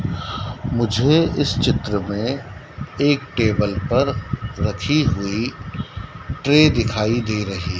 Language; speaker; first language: Hindi; native; Hindi